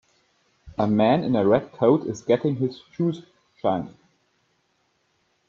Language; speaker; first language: English; native; English